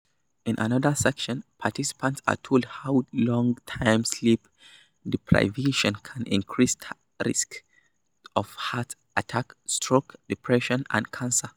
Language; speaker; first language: English; non-native, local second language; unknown